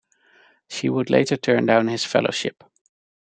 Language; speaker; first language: English; non-native, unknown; Dutch